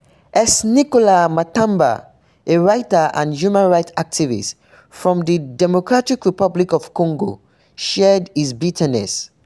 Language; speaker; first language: English; non-native, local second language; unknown